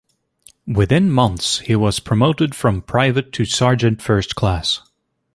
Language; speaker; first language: English; native; English